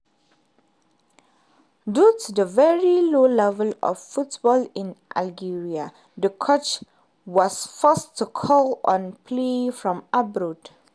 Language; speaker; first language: English; non-native, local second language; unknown